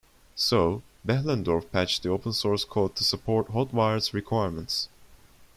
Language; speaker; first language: English; non-native, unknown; Turkish